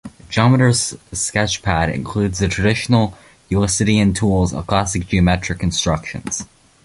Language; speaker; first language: English; native; English